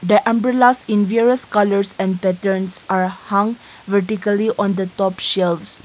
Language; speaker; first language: English; non-native, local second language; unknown